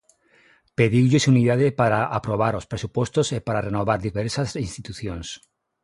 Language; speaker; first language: Galician; non-native, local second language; Spanish